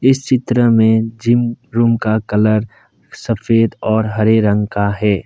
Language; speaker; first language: Hindi; non-native, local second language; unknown